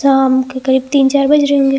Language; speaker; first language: Hindi; non-native, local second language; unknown